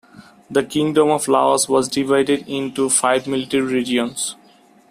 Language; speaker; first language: English; non-native, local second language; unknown